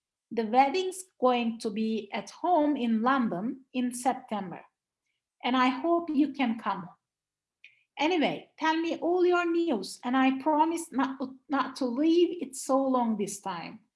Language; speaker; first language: English; non-native, fluent; Turkish